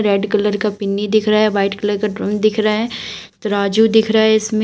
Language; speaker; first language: Hindi; native; Hindi